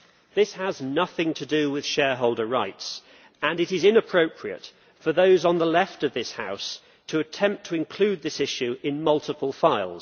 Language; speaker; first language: English; native; English